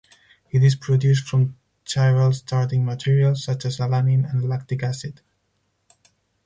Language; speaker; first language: English; non-native, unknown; Spanish